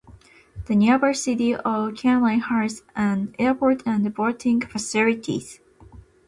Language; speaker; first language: English; non-native, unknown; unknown